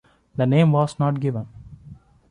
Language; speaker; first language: English; non-native, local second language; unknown